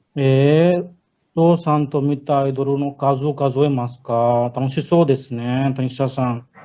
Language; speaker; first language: Japanese; non-native, learner; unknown